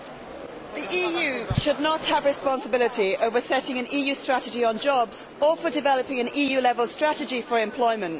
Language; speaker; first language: English; native; English